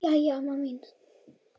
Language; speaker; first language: Icelandic; native; Icelandic